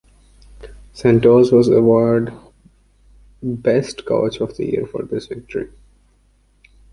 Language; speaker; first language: English; non-native, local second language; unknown